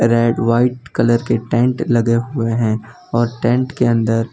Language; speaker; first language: Hindi; non-native, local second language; Gujarati